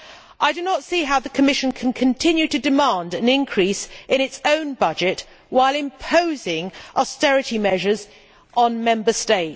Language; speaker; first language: English; native; English